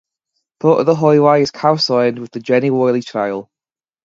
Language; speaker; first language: English; native; English